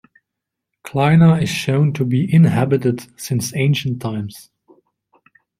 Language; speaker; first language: English; native; English